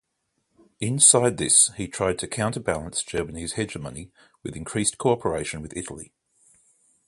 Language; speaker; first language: English; native; English